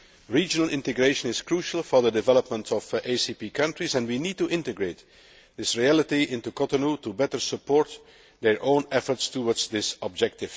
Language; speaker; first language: English; non-native, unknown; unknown